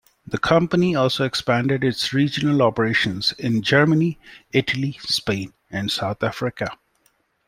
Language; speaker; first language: English; non-native, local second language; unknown